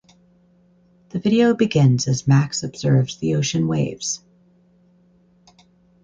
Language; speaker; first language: English; native; English